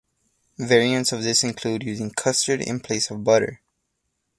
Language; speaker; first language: English; native; English